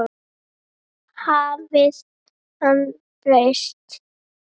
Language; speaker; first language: Icelandic; native; Icelandic